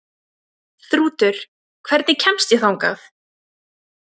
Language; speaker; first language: Icelandic; native; Icelandic